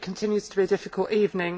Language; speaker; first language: English; native; English